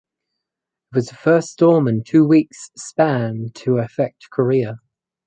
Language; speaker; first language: English; native; English